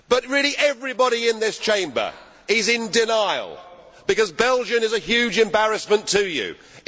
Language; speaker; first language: English; native; English